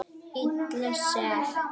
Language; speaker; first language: Icelandic; native; Icelandic